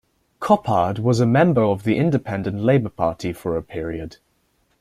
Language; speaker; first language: English; native; English